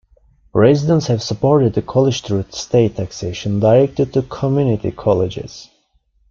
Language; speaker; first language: English; non-native, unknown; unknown